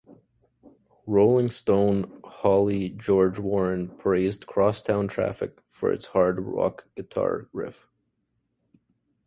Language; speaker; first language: English; native; English